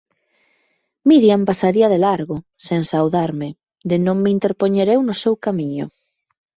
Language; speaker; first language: Galician; native; Galician